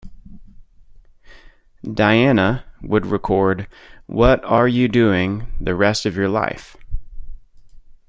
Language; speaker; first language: English; native; English